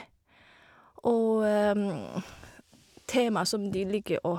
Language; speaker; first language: Norwegian; non-native, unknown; Chinese